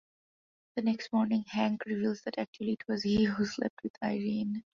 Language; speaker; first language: English; non-native, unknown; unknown